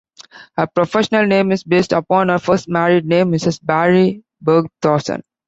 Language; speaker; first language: English; non-native, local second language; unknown